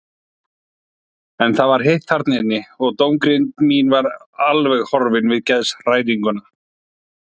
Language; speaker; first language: Icelandic; native; Icelandic